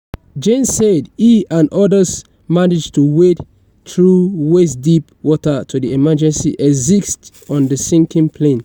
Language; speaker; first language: English; non-native, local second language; Yoruba